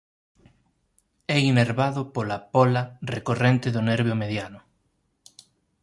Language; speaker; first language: Galician; native; Galician